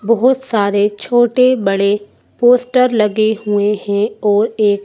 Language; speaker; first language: Hindi; native; Hindi